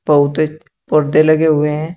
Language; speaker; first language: Hindi; native; Hindi